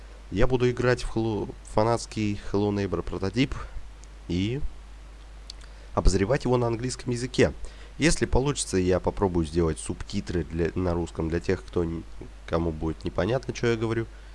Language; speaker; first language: Russian; native; Russian